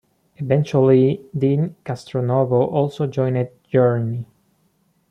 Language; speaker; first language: English; non-native, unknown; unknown